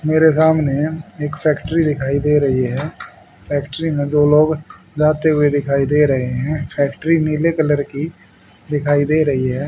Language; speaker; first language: Hindi; native; Hindi